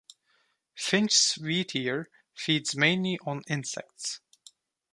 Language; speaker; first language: English; non-native, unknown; Turkish